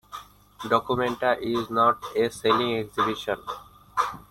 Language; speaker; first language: English; non-native, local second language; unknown